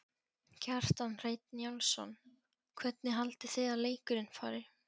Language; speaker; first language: Icelandic; non-native, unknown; Polish